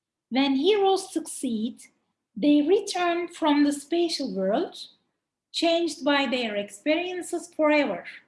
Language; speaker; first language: English; non-native, fluent; Turkish